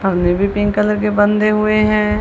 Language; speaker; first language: Hindi; non-native, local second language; Punjabi